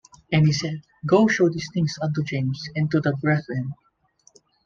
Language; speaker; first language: English; non-native, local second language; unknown